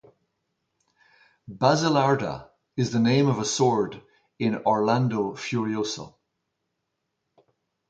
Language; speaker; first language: English; native; English